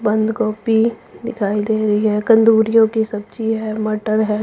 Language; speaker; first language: Hindi; non-native, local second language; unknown